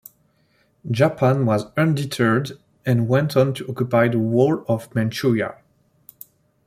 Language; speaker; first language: English; non-native, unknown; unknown